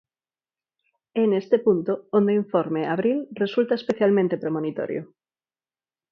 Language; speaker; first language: Galician; non-native, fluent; Spanish